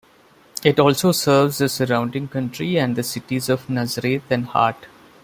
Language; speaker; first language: English; non-native, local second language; Malayalam